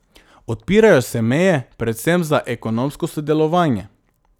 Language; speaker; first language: Slovenian; non-native, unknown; Macedonian